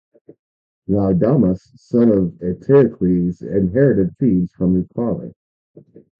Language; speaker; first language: English; native; English